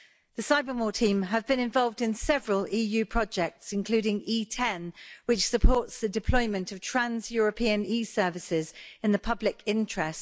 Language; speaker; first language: English; native; English